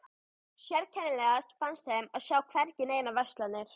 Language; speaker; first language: Icelandic; native; Icelandic